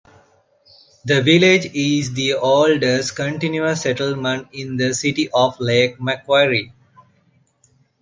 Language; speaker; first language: English; non-native, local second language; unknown